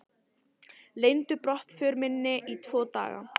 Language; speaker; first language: Icelandic; non-native, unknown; Italian